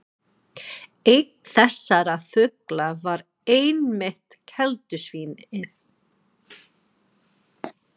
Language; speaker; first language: Icelandic; non-native, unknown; English